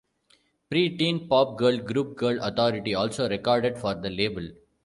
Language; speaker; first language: English; non-native, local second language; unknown